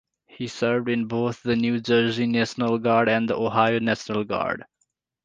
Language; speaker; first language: English; non-native, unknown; Nepali